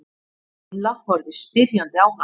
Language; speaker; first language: Icelandic; native; Icelandic